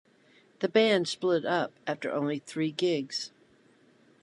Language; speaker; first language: English; native; English